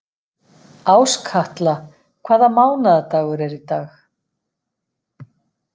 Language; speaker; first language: Icelandic; native; Icelandic